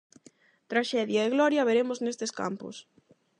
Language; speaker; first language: Galician; non-native, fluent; Spanish